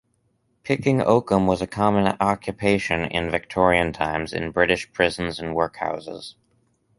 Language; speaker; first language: English; native; English